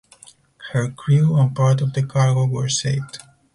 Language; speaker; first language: English; non-native, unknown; Spanish